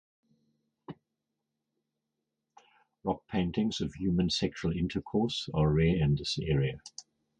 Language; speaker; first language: English; native; English